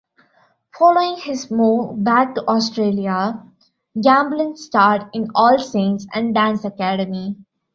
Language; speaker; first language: English; non-native, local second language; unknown